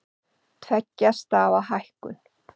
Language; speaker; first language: Icelandic; native; Icelandic